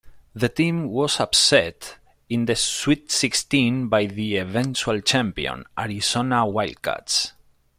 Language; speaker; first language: English; non-native, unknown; Spanish